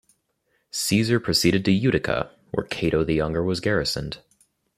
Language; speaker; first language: English; native; English